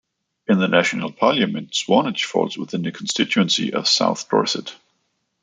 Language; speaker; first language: English; non-native, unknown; Danish